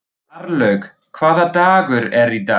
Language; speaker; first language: Icelandic; non-native, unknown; German